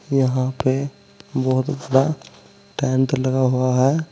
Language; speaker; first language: Hindi; native; Hindi